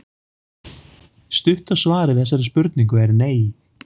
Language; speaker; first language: Icelandic; native; Icelandic